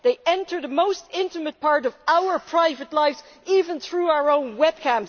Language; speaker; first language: English; non-native, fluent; Dutch